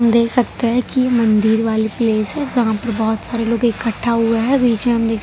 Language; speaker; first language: Hindi; non-native, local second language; Gujarati